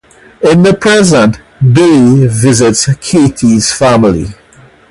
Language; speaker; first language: English; native; English